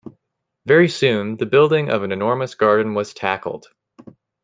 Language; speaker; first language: English; native; English